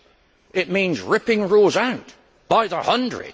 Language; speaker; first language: English; native; English